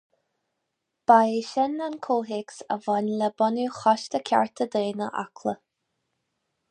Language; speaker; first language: Irish; non-native, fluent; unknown